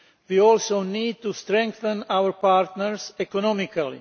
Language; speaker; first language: English; non-native, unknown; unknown